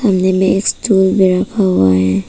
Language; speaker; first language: Hindi; early bilingual, other home language; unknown